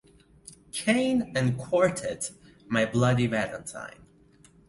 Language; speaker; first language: English; non-native, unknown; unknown